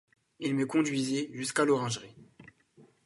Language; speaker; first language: French; non-native, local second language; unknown